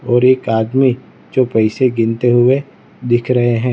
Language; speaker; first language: Hindi; non-native, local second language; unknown